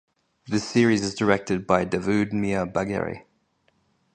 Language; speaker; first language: English; native; English